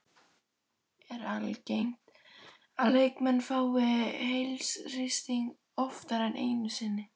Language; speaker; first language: Icelandic; native; Icelandic